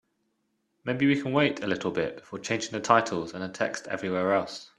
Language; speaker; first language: English; native; English